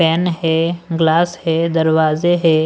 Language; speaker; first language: Hindi; non-native, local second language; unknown